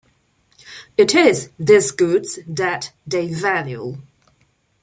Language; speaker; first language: English; non-native, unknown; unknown